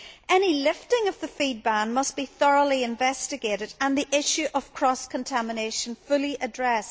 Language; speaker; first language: English; native; English